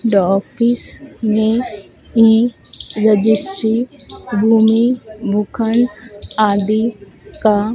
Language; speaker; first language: Hindi; native; Hindi